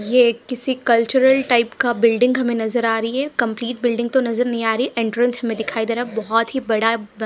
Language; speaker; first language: Hindi; non-native, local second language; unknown